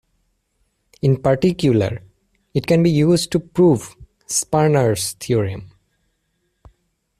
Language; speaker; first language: English; native; English